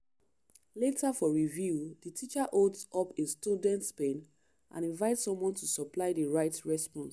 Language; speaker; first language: English; non-native, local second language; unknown